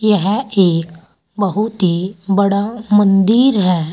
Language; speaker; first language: Hindi; native; Hindi